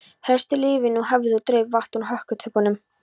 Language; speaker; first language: Icelandic; non-native, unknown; Polish